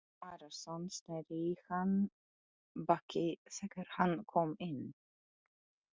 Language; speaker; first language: Icelandic; non-native, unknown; Polish